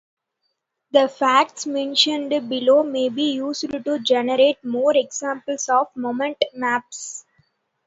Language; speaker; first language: English; non-native, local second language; Tamil